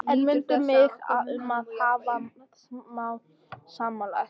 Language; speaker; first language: Icelandic; non-native, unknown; English